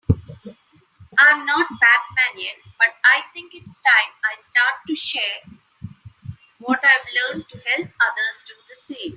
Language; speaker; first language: English; non-native, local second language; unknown